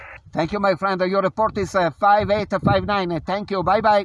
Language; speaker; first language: English; non-native, learner; Italian